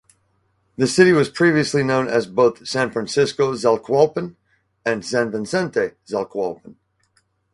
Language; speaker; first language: English; native; English